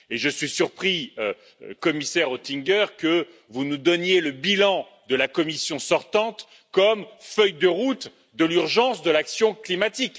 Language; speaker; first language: French; native; French